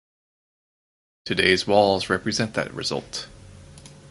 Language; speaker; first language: English; native; English